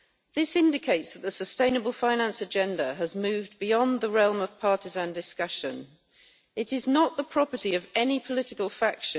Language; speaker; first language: English; native; English